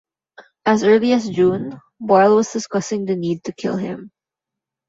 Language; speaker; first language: English; non-native, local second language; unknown